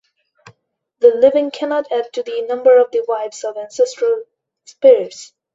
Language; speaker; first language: English; non-native, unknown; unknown